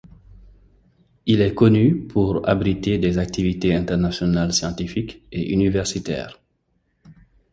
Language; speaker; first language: French; non-native, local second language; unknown